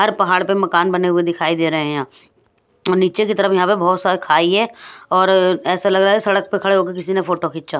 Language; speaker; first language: Hindi; non-native, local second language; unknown